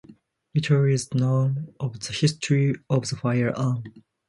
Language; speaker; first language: English; non-native, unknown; Japanese